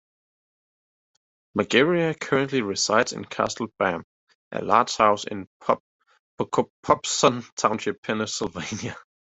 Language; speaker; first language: English; native; English